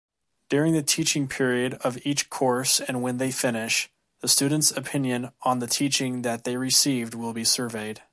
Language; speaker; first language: English; native; English